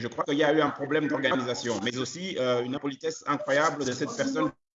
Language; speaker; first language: French; non-native, local second language; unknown